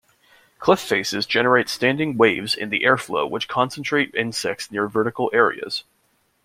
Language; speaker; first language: English; native; English